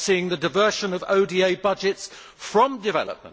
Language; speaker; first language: English; native; English